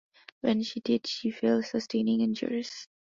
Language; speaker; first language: English; non-native, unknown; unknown